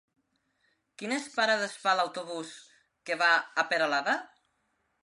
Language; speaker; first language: Catalan; non-native, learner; Spanish